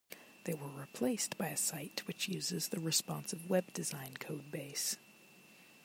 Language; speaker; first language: English; non-native, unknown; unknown